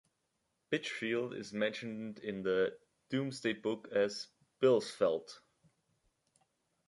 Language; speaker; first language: English; native; English